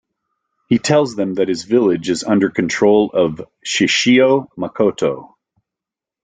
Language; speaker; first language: English; native; English